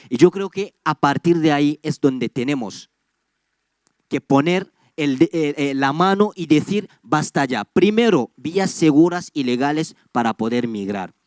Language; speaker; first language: Spanish; non-native, fluent; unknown